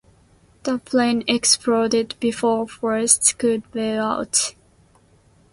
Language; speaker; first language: English; non-native, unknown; Japanese